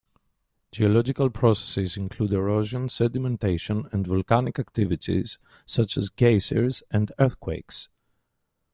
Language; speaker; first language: English; native; English